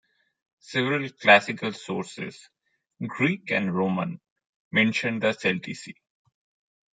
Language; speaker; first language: English; non-native, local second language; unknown